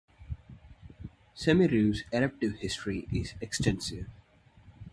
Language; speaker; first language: English; non-native, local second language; Tamil